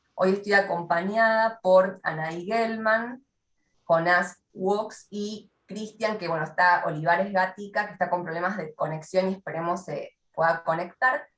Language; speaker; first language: Spanish; native; Spanish